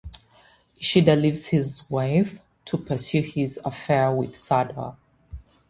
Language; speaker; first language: English; native; English